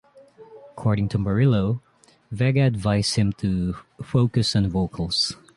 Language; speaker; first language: English; non-native, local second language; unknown